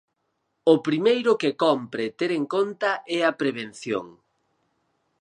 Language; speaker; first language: Galician; native; Galician